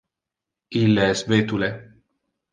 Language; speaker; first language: Interlingua; non-native, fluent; Italian